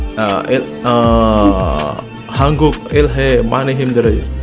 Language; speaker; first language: Korean; non-native, learner; Indonesian